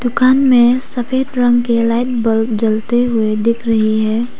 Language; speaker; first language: Hindi; non-native, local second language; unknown